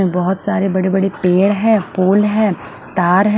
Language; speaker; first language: Hindi; non-native, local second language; Punjabi